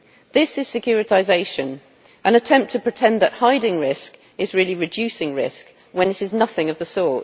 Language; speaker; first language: English; native; English